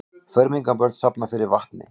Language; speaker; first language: Icelandic; native; Icelandic